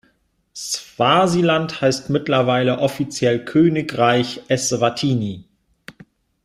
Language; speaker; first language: German; native; German